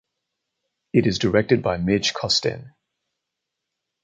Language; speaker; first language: English; native; English